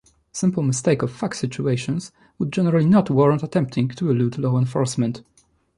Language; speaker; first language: English; non-native, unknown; Polish